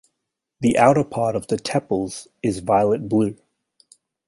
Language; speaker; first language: English; native; English